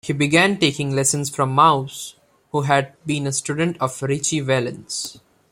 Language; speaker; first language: English; non-native, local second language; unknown